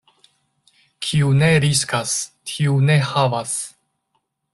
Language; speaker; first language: Esperanto; non-native, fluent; Chinese